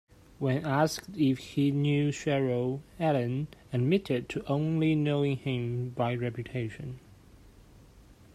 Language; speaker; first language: English; non-native, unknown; Chinese